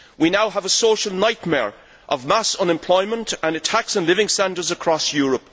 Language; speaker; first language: English; native; English